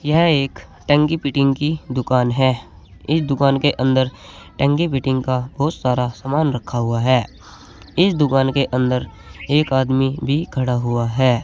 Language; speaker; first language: Hindi; native; Hindi